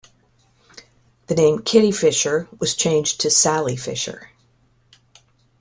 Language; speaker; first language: English; native; English